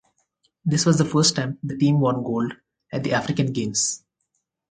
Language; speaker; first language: English; non-native, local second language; Telugu